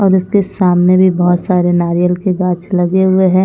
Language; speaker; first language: Hindi; non-native, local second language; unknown